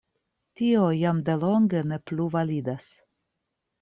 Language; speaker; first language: Esperanto; non-native, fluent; Russian